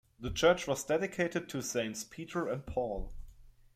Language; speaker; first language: English; non-native, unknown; German